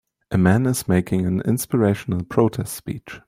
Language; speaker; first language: English; non-native, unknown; German